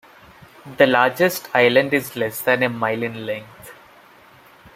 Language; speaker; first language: English; non-native, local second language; Malayalam